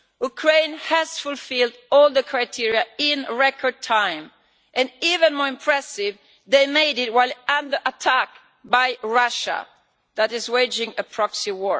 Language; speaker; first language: English; non-native, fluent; Italian